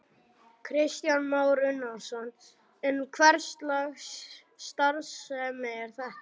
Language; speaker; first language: Icelandic; non-native, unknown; German